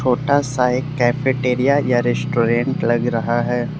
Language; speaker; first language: Hindi; early bilingual, other home language; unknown